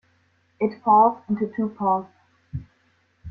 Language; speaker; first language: English; non-native, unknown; German